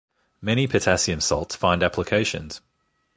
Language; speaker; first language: English; native; English